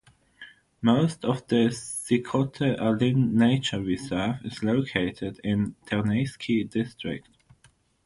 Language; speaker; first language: English; non-native, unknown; German